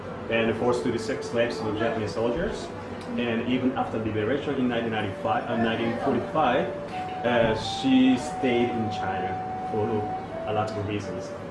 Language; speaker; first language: English; non-native, fluent; Korean